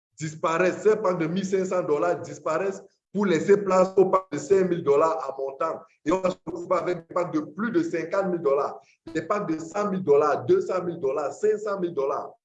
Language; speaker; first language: French; non-native, local second language; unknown